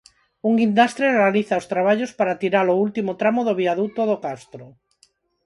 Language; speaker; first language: Galician; non-native, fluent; Spanish